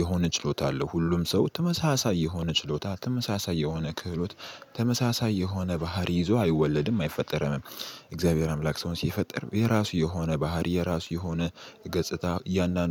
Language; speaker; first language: Amharic; native; Amharic